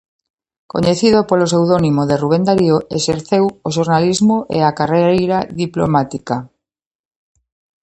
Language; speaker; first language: Galician; native; Galician